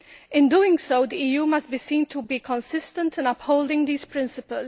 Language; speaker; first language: English; non-native, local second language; Maltese